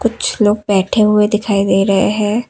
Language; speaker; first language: Hindi; non-native, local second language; Assamese